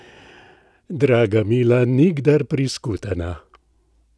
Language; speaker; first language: Slovenian; native; Slovenian